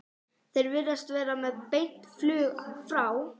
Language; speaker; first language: Icelandic; non-native, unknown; English